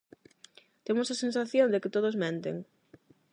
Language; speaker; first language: Galician; non-native, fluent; Spanish